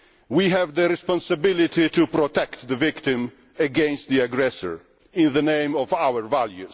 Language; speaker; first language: English; non-native, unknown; Polish